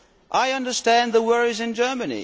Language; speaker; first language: English; non-native, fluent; Dutch